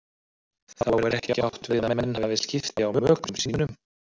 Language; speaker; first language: Icelandic; native; Icelandic